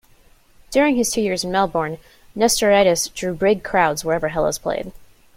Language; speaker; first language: English; native; English